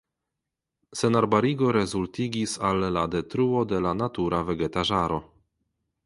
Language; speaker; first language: Esperanto; non-native, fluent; Polish